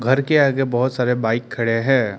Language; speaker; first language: Hindi; non-native, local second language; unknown